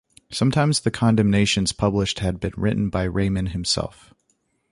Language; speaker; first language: English; native; English